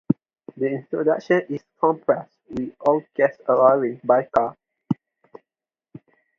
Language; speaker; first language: English; non-native, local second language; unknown